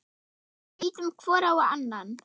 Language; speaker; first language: Icelandic; non-native, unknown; German